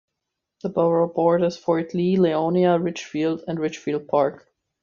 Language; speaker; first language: English; non-native, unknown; German